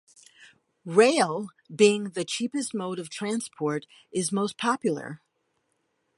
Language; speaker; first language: English; native; English